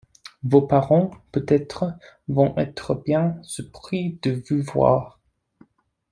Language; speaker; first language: French; non-native, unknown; English